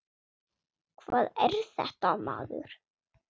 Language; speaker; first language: Icelandic; non-native, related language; Swedish